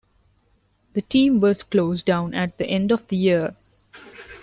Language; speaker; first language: English; non-native, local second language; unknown